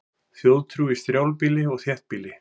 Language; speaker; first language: Icelandic; native; Icelandic